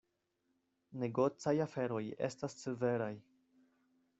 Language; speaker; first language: Esperanto; non-native, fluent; Spanish